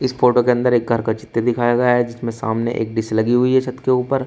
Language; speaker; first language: Hindi; native; Hindi